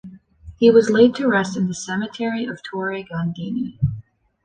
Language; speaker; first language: English; native; English